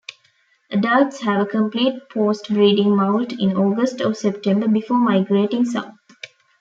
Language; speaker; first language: English; non-native, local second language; Tamil